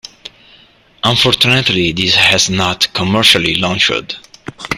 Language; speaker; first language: English; non-native, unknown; Italian